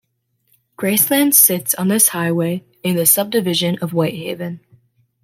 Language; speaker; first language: English; native; English